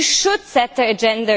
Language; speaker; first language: English; non-native, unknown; German